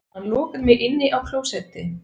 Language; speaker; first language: Icelandic; non-native, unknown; Swiss German